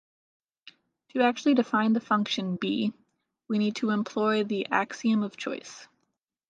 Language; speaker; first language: English; native; English